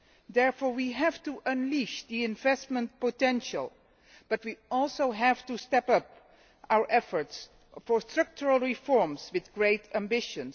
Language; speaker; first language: English; non-native, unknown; Dutch